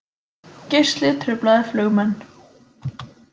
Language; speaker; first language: Icelandic; native; Icelandic